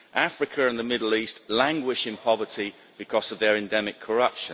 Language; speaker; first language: English; native; English